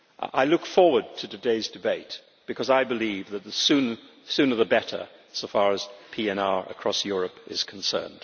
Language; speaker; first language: English; native; English